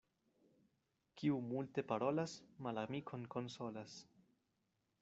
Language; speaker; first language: Esperanto; non-native, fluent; Spanish